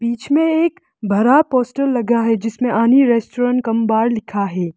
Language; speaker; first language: Hindi; non-native, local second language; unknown